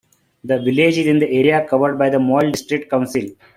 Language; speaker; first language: English; non-native, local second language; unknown